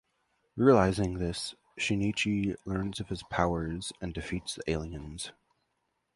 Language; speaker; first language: English; native; English